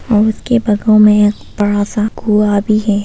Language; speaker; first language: Hindi; non-native, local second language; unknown